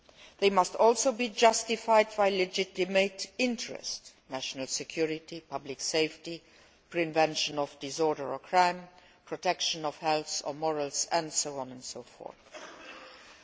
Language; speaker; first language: English; non-native, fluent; Luxembourgish